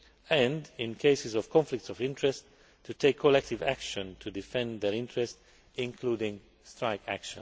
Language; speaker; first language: English; non-native, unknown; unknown